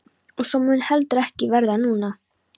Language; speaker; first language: Icelandic; non-native, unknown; Polish